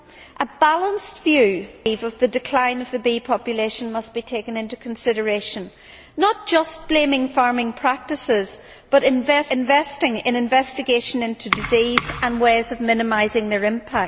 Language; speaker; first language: English; native; English